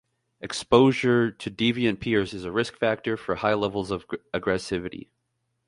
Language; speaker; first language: English; native; English